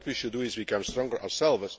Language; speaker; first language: English; non-native, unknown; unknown